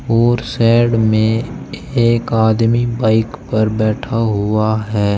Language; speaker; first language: Hindi; native; Hindi